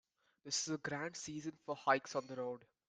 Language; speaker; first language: English; non-native, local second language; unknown